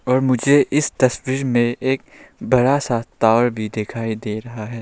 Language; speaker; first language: Hindi; non-native, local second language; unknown